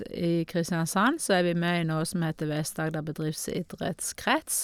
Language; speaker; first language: Norwegian; native; Norwegian